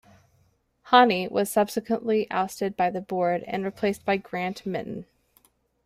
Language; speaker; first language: English; native; English